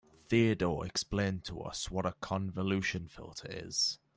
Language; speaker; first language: English; native; English